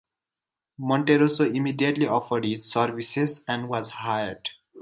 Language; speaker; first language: English; native; English